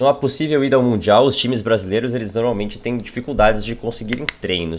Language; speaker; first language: Portuguese; native; Portuguese